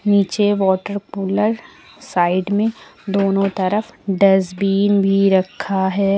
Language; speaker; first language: Hindi; native; Hindi